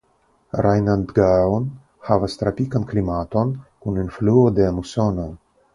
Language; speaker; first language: Esperanto; non-native, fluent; Russian